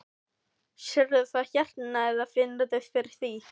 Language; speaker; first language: Icelandic; non-native, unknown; Filipino